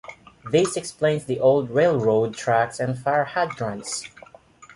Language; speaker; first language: English; non-native, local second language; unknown